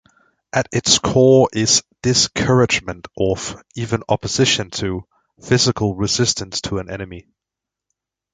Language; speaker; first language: English; native; English